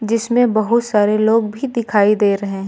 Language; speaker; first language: Hindi; native; Hindi